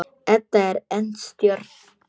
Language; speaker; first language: Icelandic; non-native, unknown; Polish